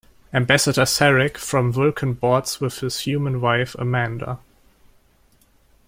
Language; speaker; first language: English; non-native, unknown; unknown